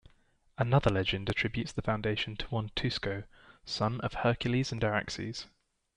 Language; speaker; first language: English; native; English